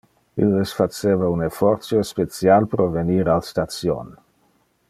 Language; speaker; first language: Interlingua; non-native, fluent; Dutch